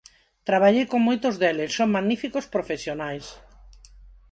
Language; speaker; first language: Galician; non-native, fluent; Spanish